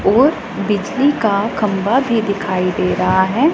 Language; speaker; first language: Hindi; non-native, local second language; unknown